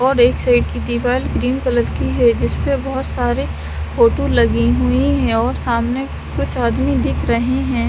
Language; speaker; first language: Hindi; native; Hindi